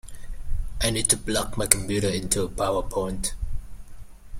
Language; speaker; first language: English; native; English